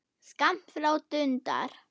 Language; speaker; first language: Icelandic; non-native, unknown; German